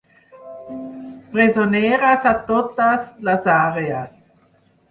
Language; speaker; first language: Catalan; non-native, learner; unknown